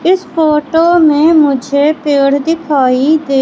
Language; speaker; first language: Hindi; native; Hindi